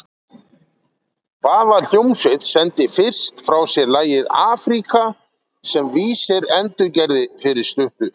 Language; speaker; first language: Icelandic; native; Icelandic